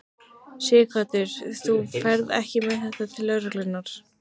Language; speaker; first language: Icelandic; native; Icelandic